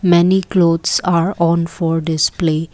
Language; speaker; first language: English; non-native, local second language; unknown